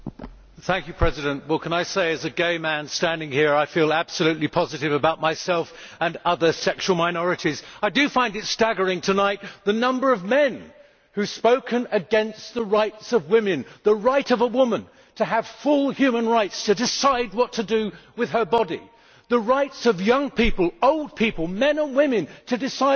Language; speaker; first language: English; native; English